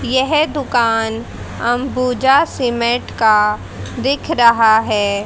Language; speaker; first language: Hindi; native; Hindi